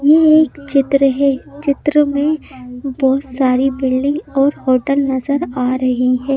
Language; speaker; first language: Hindi; native; Hindi